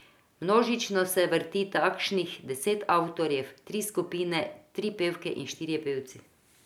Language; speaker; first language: Slovenian; non-native, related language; Croatian